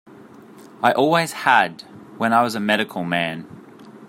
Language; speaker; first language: English; native; English